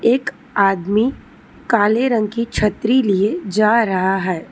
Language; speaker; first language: Hindi; non-native, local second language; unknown